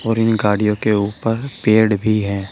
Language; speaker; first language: Hindi; native; Hindi